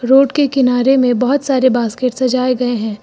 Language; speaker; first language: Hindi; native; Hindi